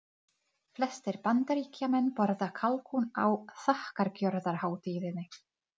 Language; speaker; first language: Icelandic; non-native, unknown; Czech